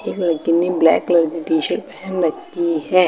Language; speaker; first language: Hindi; native; Hindi